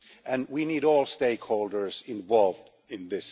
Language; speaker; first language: English; non-native, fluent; Finnish